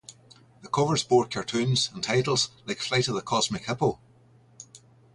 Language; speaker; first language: English; native; English